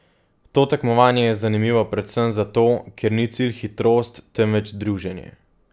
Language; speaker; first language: Slovenian; native; Slovenian